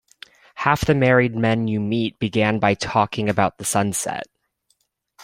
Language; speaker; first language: English; native; English